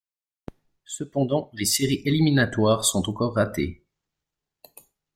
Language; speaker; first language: French; native; French